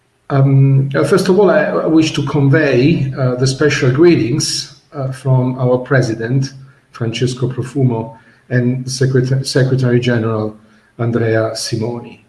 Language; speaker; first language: English; non-native, fluent; Italian